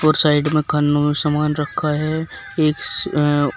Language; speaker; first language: Hindi; native; Hindi